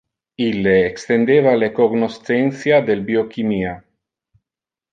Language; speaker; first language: Interlingua; non-native, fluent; Italian